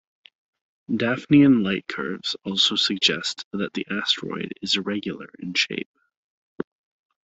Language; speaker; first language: English; native; English